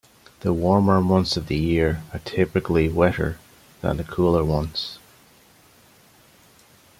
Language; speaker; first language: English; native; English